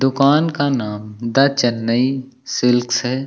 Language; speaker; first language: Hindi; native; Hindi